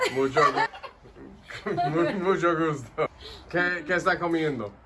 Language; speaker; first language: Spanish; non-native, learner; English